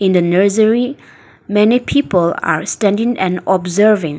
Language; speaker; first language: English; non-native, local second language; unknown